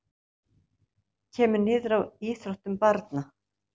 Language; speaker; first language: Icelandic; native; Icelandic